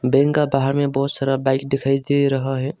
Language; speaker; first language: Hindi; non-native, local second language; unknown